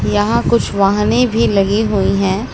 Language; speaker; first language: Hindi; native; Hindi